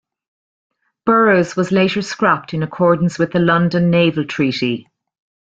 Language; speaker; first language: English; native; English